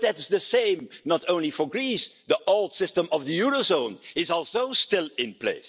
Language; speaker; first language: English; non-native, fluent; Dutch